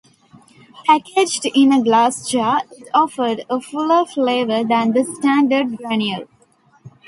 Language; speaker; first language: English; non-native, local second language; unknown